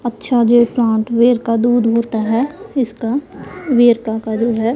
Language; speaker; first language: Hindi; non-native, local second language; Punjabi